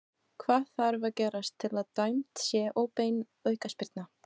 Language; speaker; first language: Icelandic; non-native, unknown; Portuguese